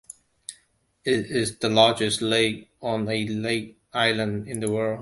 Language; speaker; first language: English; non-native, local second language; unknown